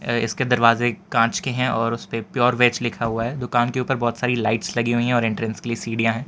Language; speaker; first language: Hindi; non-native, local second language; Gujarati